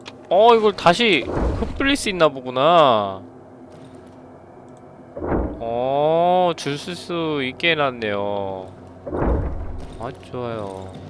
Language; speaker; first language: Korean; native; Korean